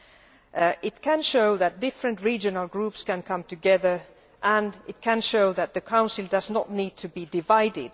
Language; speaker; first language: English; non-native, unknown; Finnish